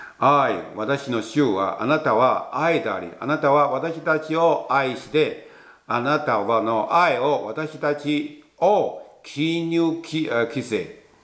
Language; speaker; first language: Japanese; non-native, fluent; Chinese